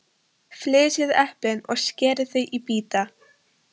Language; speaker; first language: Icelandic; non-native, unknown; Polish